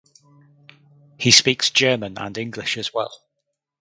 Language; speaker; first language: English; native; English